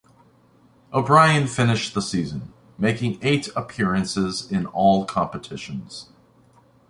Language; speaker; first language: English; native; English